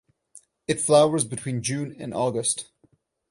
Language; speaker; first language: English; non-native, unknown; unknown